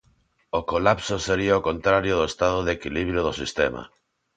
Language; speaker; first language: Galician; non-native, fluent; Spanish